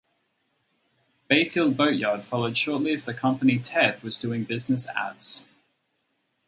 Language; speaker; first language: English; native; English